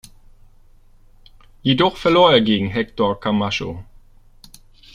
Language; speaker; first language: German; native; German